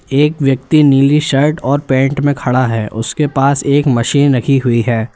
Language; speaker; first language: Hindi; native; Hindi